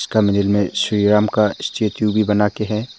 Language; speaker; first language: Hindi; early bilingual, other home language; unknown